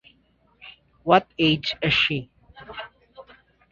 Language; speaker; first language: English; native; English